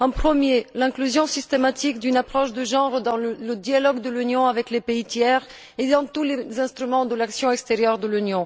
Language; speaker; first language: French; non-native, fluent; Bulgarian